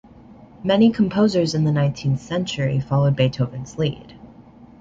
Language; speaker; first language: English; native; English